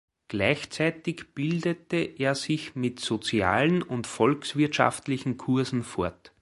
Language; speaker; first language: German; native; German